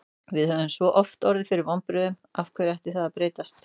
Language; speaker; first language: Icelandic; native; Icelandic